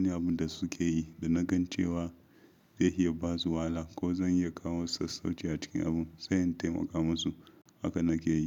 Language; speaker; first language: Hausa; non-native, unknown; Yoruba